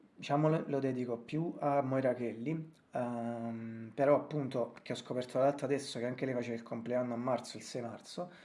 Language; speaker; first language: Italian; native; Italian